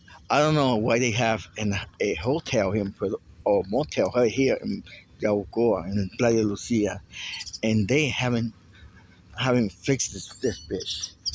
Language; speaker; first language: English; non-native, fluent; Spanish